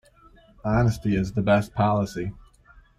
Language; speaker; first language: English; native; English